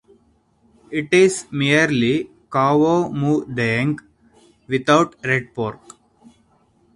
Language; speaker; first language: English; non-native, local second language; Hindi